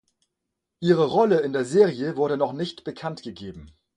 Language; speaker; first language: German; non-native, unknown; French